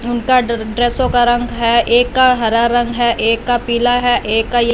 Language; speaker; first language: Hindi; non-native, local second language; Punjabi